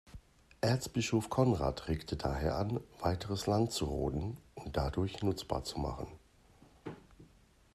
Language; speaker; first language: German; native; German